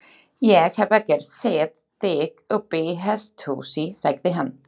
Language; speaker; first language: Icelandic; non-native, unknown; Slovak